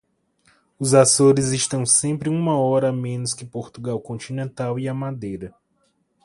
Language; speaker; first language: Portuguese; native; Portuguese